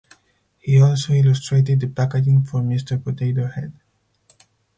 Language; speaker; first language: English; non-native, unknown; Spanish